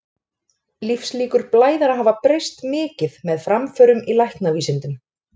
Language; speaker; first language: Icelandic; native; Icelandic